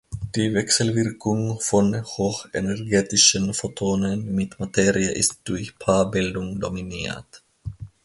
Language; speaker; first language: German; non-native, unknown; Finnish